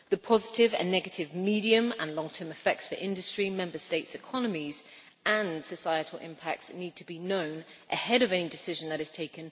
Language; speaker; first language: English; native; English